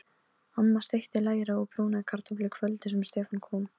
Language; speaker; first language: Icelandic; non-native, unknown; Polish